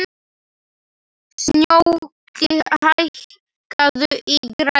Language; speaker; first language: Icelandic; non-native, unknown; Slovak